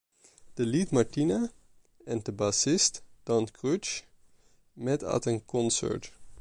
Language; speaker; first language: English; non-native, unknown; Dutch